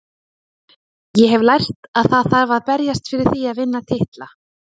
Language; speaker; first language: Icelandic; native; Icelandic